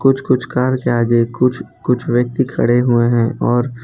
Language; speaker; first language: Hindi; non-native, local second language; Gujarati